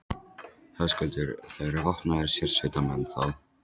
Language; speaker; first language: Icelandic; non-native, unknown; Polish